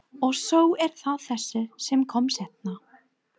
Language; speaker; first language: Icelandic; non-native, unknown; English